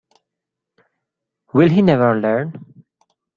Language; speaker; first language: English; non-native, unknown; Persian